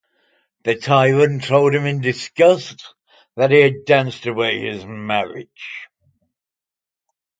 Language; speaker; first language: English; native; English